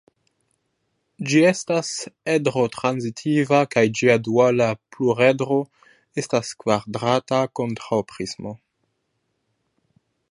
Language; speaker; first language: Esperanto; non-native, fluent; French